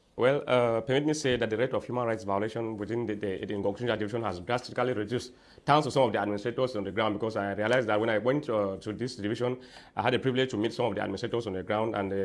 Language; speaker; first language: English; non-native, local second language; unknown